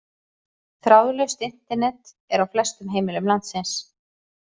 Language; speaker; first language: Icelandic; native; Icelandic